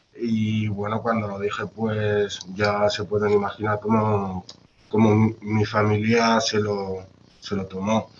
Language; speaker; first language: Spanish; native; Spanish